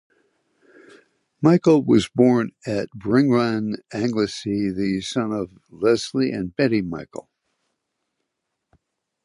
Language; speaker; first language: English; native; English